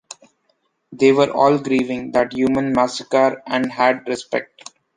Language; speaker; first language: English; non-native, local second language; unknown